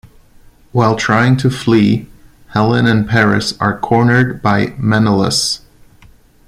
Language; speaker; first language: English; non-native, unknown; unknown